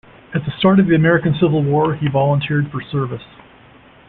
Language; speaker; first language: English; native; English